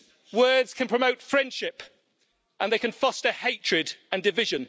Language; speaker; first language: English; native; English